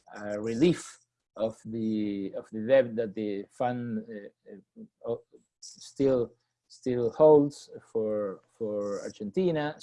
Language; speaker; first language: English; non-native, fluent; Spanish